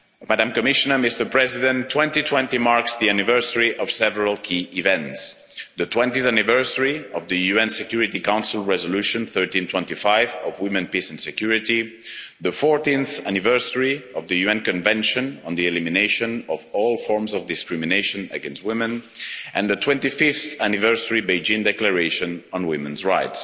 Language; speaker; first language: English; non-native, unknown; Spanish